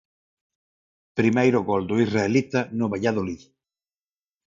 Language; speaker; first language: Galician; non-native, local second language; Spanish